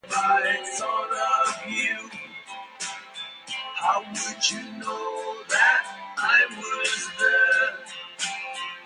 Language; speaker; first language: English; native; English